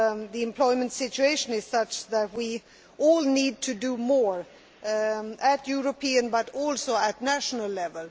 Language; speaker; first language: English; non-native, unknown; Swedish